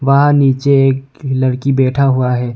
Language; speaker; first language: Hindi; non-native, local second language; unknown